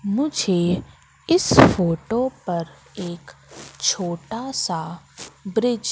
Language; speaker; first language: Hindi; native; Hindi